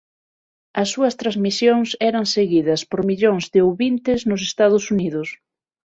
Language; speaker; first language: Galician; non-native, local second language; Spanish